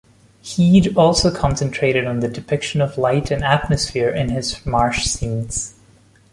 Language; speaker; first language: English; non-native, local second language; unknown